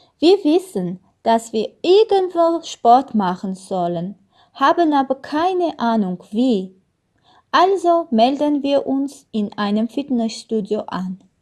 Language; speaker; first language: German; non-native, learner; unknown